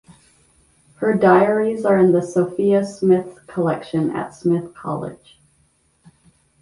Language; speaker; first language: English; native; English